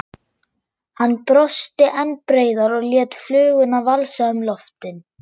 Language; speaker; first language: Icelandic; non-native, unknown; German